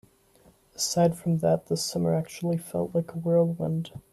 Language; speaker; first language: English; native; English